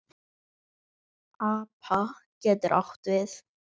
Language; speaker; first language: Icelandic; native; Icelandic